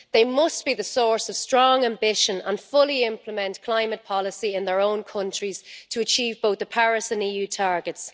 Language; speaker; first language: English; native; English